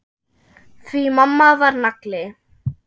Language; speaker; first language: Icelandic; non-native, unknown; German